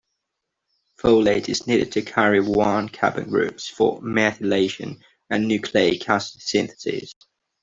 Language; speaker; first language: English; non-native, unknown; Catalan